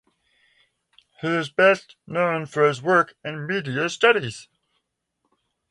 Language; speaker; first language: English; native; English